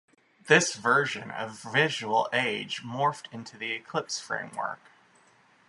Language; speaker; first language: English; native; English